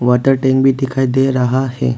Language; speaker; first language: Hindi; non-native, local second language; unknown